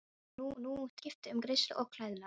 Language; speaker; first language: Icelandic; non-native, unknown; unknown